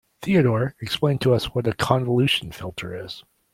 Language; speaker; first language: English; native; English